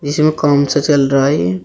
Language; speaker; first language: Hindi; native; Hindi